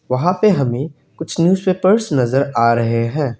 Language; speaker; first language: Hindi; non-native, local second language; Assamese